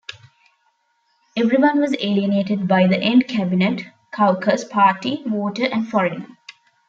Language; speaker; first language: English; non-native, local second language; Tamil